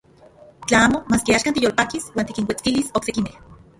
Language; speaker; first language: Central Puebla Nahuatl; non-native, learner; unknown